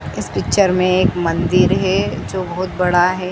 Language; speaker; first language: Hindi; native; Hindi